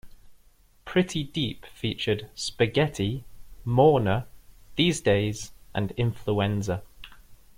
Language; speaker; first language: English; native; English